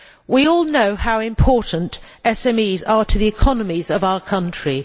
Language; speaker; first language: English; native; English